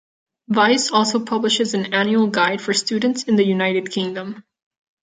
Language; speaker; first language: English; non-native, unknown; Catalan